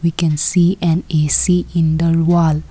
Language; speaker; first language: English; non-native, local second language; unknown